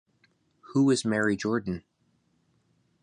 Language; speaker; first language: English; native; English